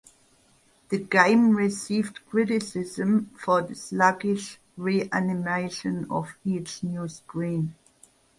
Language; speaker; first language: English; non-native, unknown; German